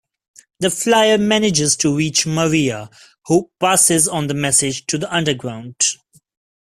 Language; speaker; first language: English; non-native, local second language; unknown